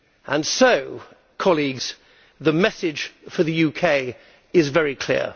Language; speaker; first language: English; native; English